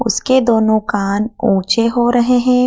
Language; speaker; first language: Hindi; native; Hindi